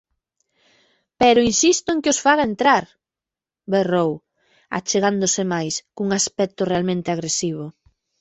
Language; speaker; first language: Galician; native; Galician